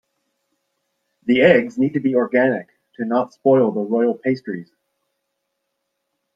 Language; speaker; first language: English; native; English